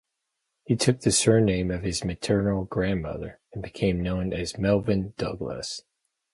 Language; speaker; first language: English; native; English